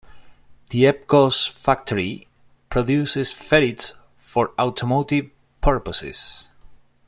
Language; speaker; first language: English; non-native, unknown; Spanish